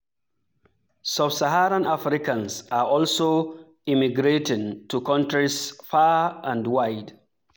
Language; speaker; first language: English; non-native, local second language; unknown